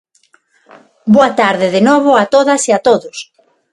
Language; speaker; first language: Galician; non-native, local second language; Spanish